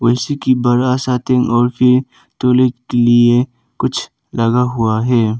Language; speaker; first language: Hindi; non-native, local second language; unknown